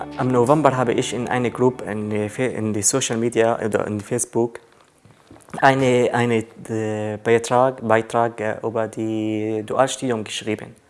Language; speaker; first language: German; non-native, learner; Arabic